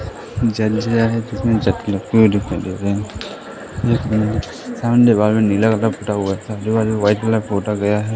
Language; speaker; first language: Hindi; native; Hindi